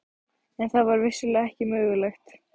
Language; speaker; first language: Icelandic; native; Icelandic